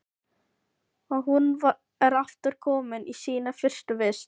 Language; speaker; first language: Icelandic; non-native, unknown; Filipino